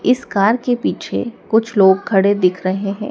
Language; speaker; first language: Hindi; native; Hindi